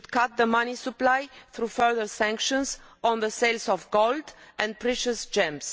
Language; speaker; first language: English; non-native, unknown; Romanian